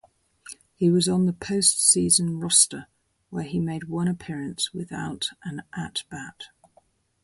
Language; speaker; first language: English; native; English